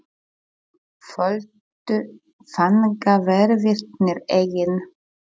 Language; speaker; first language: Icelandic; non-native, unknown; Polish